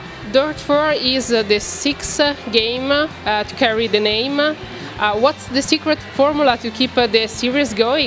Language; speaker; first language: English; non-native, learner; Italian